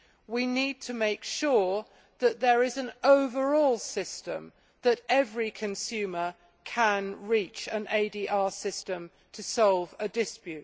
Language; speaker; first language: English; native; English